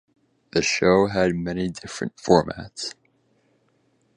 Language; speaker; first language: English; native; English